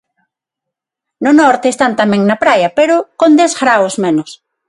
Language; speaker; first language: Galician; non-native, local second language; Spanish